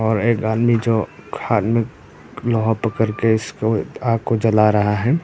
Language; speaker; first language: Hindi; early bilingual, other home language; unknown